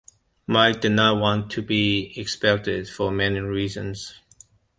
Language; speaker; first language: English; non-native, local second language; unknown